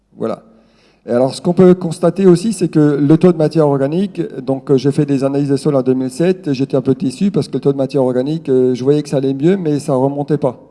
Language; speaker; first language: French; non-native, local second language; Swiss German